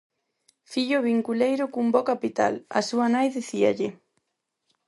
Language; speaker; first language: Galician; non-native, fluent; Spanish